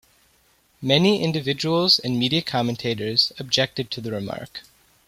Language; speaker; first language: English; native; English